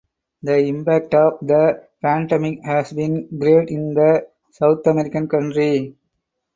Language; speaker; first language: English; non-native, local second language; Tamil